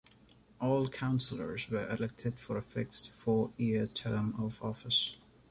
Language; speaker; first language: English; non-native, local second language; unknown